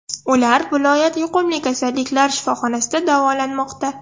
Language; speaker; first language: Uzbek; non-native, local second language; Russian